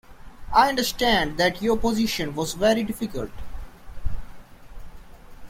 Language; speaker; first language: English; non-native, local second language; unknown